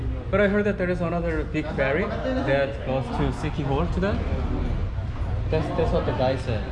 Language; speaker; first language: English; non-native, fluent; Korean